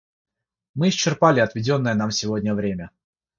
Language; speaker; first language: Russian; non-native, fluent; Georgian